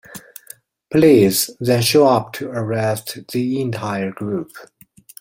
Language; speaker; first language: English; non-native, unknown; Chinese